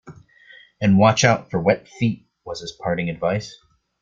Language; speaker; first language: English; native; English